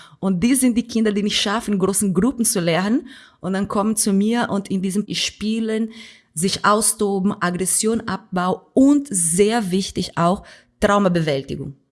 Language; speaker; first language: German; non-native, fluent; Portuguese